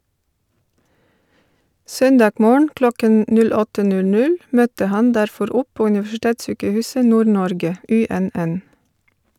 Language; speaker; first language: Norwegian; non-native, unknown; Bulgarian